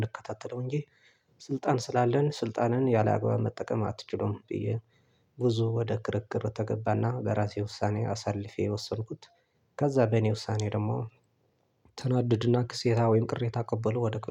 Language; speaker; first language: Amharic; non-native, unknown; Tigrinya